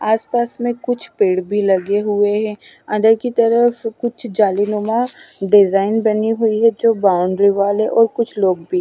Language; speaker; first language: Hindi; non-native, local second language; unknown